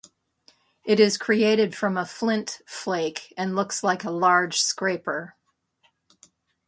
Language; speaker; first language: English; native; English